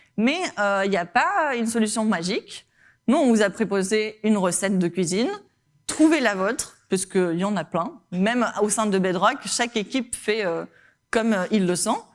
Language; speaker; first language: French; non-native, fluent; Spanish